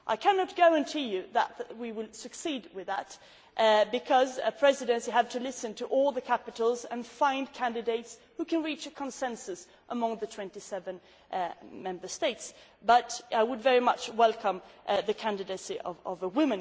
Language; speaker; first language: English; non-native, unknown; Swedish